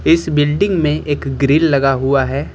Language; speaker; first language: Hindi; native; Hindi